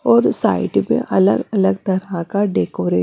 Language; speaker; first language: Hindi; non-native, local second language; Punjabi